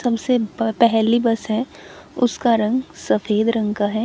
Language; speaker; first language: Hindi; native; Hindi